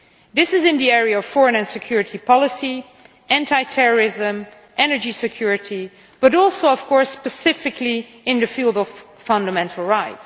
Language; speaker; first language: English; non-native, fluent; Dutch